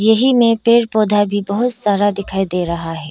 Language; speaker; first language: Hindi; non-native, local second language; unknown